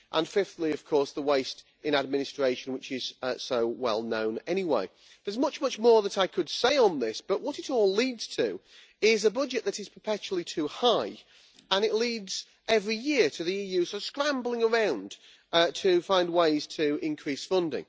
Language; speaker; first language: English; native; English